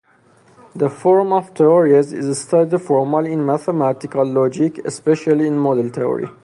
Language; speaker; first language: English; non-native, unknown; Persian